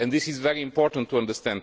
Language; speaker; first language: English; non-native, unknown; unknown